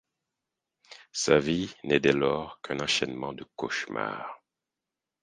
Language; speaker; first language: French; non-native, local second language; Haitian Creole